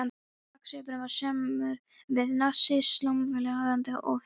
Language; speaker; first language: Icelandic; non-native, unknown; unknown